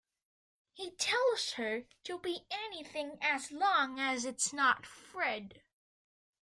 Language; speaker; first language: English; native; English